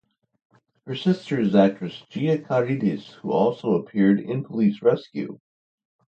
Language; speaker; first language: English; native; English